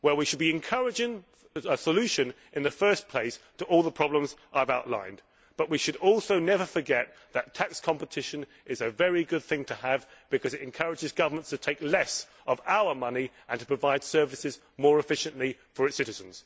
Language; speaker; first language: English; native; English